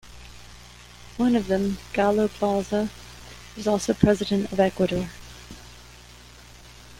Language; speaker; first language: English; native; English